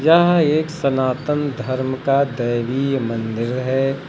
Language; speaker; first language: Hindi; native; Hindi